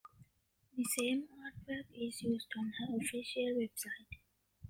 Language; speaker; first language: English; non-native, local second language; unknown